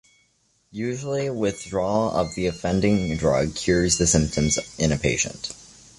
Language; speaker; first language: English; native; English